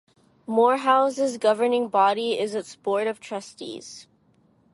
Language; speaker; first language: English; non-native, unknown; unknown